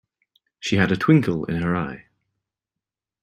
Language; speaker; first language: English; native; English